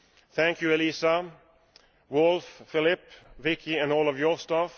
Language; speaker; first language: English; non-native, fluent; Swedish